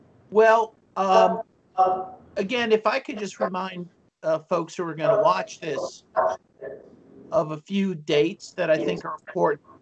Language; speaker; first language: English; native; English